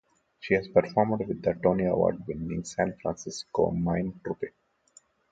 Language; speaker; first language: English; non-native, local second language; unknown